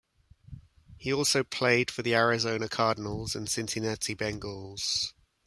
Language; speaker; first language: English; native; English